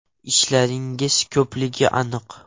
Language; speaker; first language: Uzbek; non-native, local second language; Russian